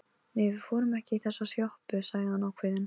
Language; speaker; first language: Icelandic; non-native, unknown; Polish